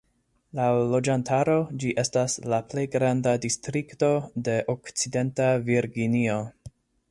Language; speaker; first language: Esperanto; non-native, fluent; English